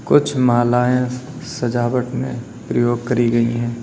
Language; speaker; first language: Hindi; native; Hindi